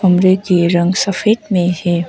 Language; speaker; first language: Hindi; non-native, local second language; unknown